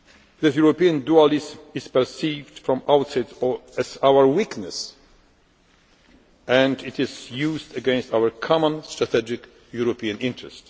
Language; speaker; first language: English; non-native, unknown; Polish